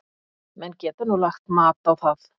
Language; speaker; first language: Icelandic; native; Icelandic